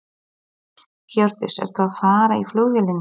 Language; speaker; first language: Icelandic; non-native, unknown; Polish